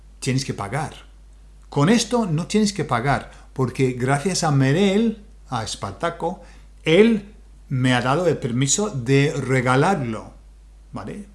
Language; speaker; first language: Spanish; non-native, fluent; English